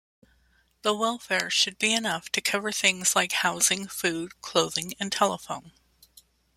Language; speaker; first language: English; native; English